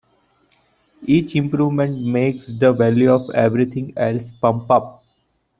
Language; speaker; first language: English; non-native, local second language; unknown